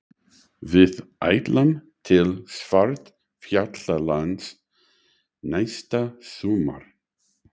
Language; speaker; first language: Icelandic; non-native, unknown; English